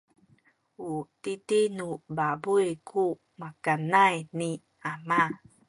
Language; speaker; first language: Sakizaya; native; Sakizaya